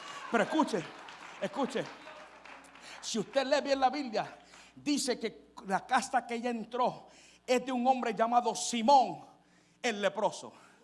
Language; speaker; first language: Spanish; early bilingual, heritage; Spanish